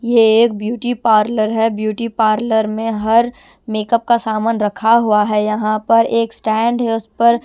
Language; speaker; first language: Hindi; non-native, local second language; Punjabi